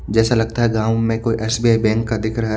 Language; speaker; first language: Hindi; native; Hindi